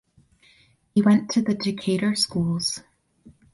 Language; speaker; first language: English; native; English